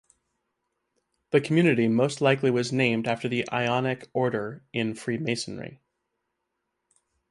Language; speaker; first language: English; native; English